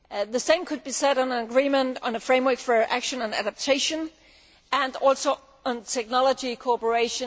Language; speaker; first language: English; non-native, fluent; Danish